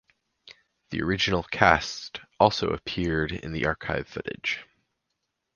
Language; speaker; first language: English; native; English